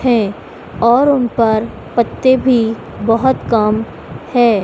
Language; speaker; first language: Hindi; native; Hindi